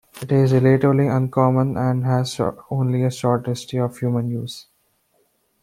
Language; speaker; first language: English; non-native, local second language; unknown